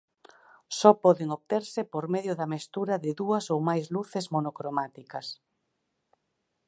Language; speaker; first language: Galician; native; Galician